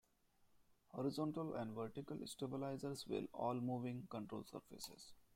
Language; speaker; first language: English; non-native, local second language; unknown